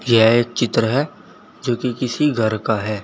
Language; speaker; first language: Hindi; native; Hindi